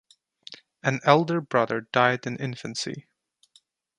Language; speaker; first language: English; non-native, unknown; Turkish